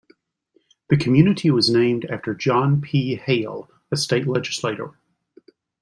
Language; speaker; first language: English; native; English